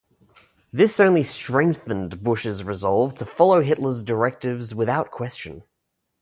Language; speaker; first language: English; native; English